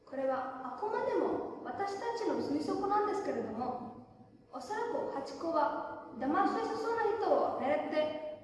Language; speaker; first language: Japanese; non-native, learner; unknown